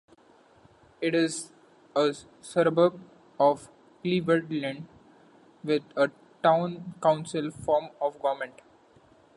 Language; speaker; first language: English; non-native, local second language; Marathi